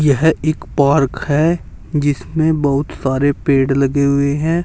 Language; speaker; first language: Hindi; native; Hindi